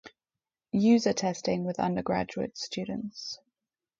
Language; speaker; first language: English; native; English